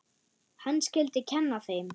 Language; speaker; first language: Icelandic; non-native, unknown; German